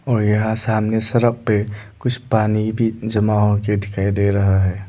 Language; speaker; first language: Hindi; non-native, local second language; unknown